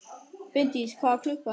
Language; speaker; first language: Icelandic; non-native, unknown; German